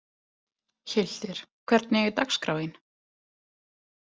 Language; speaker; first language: Icelandic; non-native, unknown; Italian